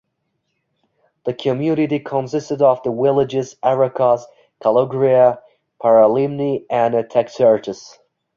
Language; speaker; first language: English; non-native, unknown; Uzbek